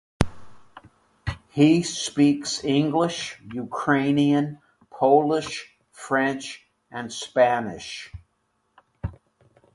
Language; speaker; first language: English; native; English